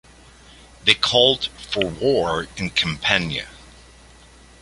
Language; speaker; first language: English; native; English